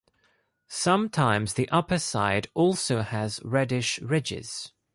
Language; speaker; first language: English; non-native, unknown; Greek